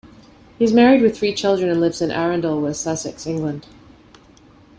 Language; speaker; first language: English; native; English